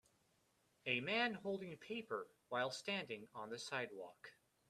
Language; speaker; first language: English; native; English